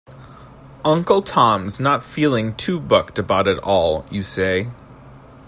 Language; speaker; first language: English; native; English